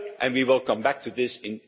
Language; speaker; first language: English; non-native, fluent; Dutch